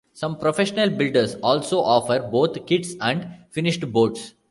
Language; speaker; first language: English; non-native, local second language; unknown